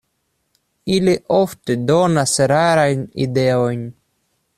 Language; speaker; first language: Esperanto; non-native, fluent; Russian